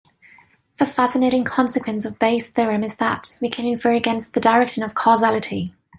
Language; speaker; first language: English; native; English